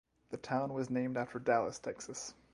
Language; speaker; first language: English; non-native, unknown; French